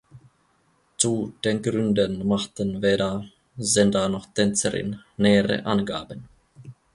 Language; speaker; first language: German; non-native, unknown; Finnish